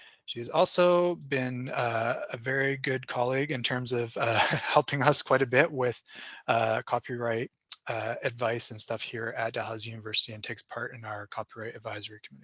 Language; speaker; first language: English; native; English